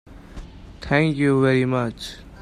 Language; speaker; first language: English; non-native, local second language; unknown